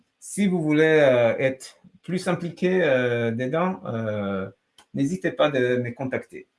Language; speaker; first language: French; non-native, fluent; Hebrew